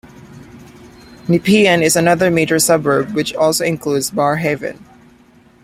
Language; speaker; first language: English; non-native, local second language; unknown